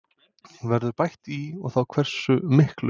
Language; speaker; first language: Icelandic; non-native, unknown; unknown